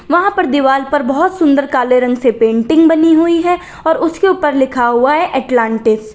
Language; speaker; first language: Hindi; native; Hindi